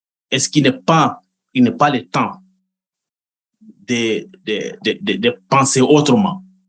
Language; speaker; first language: French; non-native, local second language; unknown